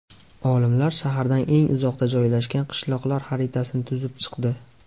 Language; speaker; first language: Uzbek; native; Uzbek